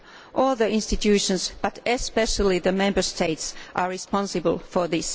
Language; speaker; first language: English; non-native, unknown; Finnish